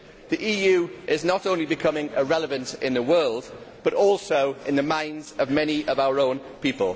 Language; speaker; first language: English; native; English